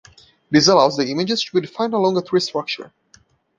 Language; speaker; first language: English; non-native, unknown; Portuguese